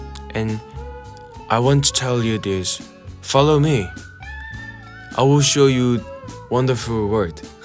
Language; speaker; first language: English; non-native, learner; Korean